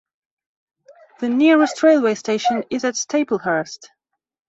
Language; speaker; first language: English; non-native, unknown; Belarusian